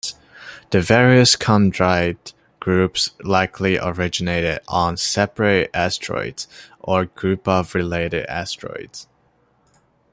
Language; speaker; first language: English; non-native, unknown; Chinese